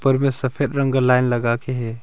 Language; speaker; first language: Hindi; early bilingual, other home language; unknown